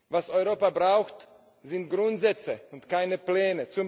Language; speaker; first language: German; non-native, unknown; Slovak